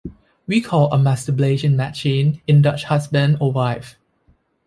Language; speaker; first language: English; non-native, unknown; Thai